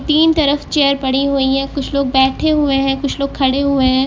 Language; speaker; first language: Hindi; native; Hindi